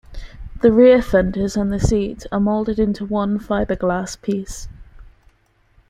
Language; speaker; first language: English; native; English